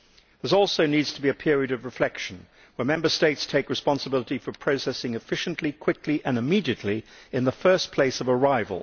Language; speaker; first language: English; native; English